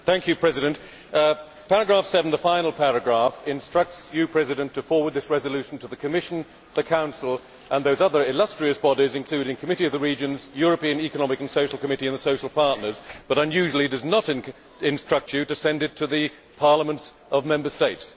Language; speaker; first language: English; native; English